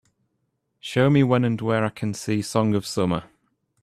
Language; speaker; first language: English; native; English